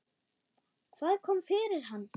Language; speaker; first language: Icelandic; non-native, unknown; German